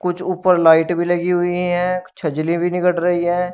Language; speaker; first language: Hindi; native; Hindi